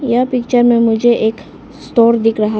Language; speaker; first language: Hindi; early bilingual, other home language; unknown